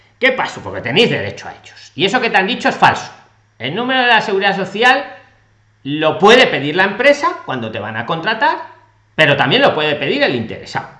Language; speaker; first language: Spanish; native; Spanish